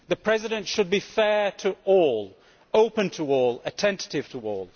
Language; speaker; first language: English; native; English